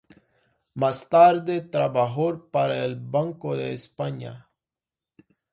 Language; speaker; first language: Spanish; non-native, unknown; Portuguese